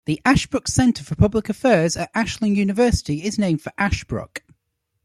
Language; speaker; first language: English; native; English